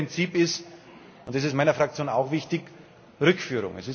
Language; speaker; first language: German; native; German